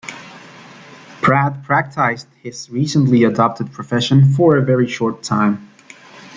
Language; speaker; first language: English; native; English